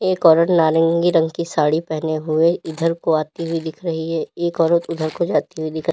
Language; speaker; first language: Hindi; native; Hindi